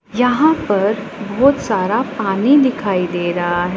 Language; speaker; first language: Hindi; non-native, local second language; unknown